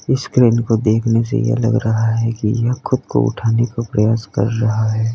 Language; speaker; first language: Hindi; native; Hindi